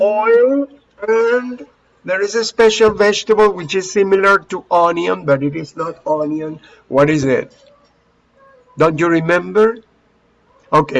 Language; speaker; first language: English; non-native, fluent; Spanish